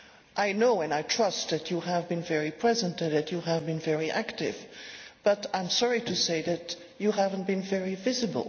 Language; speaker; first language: English; non-native, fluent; Dutch